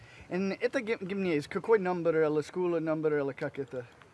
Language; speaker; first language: Russian; non-native, learner; English